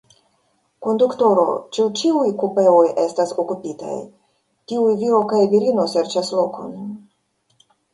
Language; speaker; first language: Esperanto; non-native, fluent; Russian